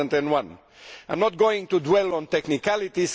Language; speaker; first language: English; non-native, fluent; Romanian